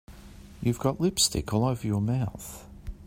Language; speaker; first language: English; native; English